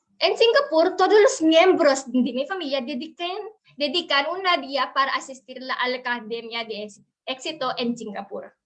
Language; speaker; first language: Spanish; non-native, learner; Filipino